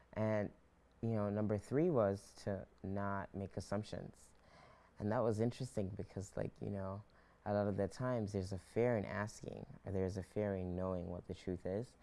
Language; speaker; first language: English; native; English